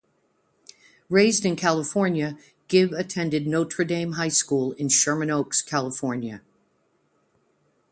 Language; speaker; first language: English; native; English